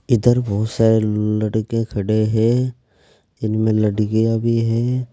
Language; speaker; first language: Hindi; native; Hindi